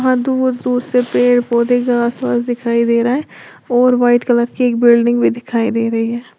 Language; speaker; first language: Hindi; native; Hindi